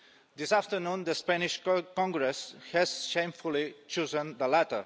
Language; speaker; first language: English; non-native, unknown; Catalan